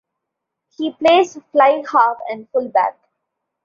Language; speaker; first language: English; non-native, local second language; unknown